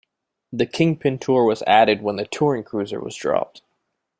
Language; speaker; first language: English; native; English